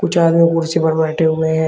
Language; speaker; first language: Hindi; native; Hindi